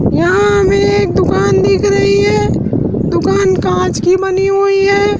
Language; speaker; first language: Hindi; native; Hindi